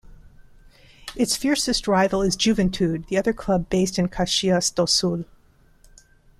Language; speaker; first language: English; non-native, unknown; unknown